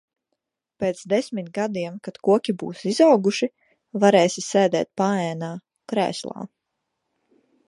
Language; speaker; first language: Latvian; native; Latvian